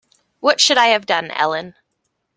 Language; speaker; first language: English; native; English